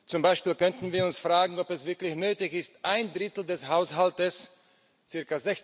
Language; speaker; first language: German; non-native, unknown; Slovak